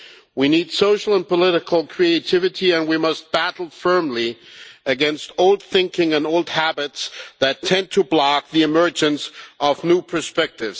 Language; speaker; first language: English; non-native, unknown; German